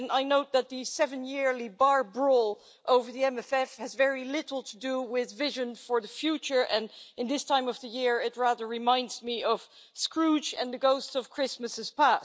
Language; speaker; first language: English; non-native, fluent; Dutch